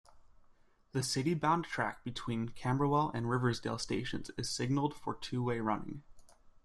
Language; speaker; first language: English; native; English